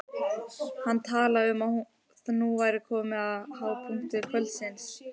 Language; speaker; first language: Icelandic; native; Icelandic